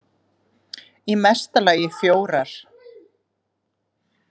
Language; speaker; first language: Icelandic; native; Icelandic